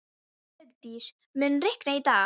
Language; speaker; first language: Icelandic; non-native, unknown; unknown